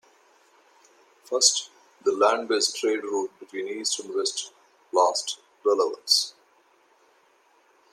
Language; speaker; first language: English; non-native, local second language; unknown